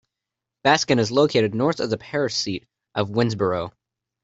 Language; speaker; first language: English; native; English